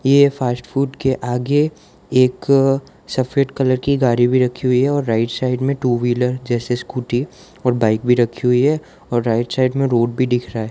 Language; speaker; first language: Hindi; non-native, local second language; Gujarati